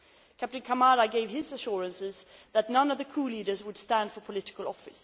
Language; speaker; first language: English; non-native, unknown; Swedish